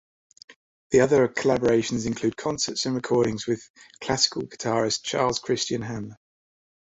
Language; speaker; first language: English; native; English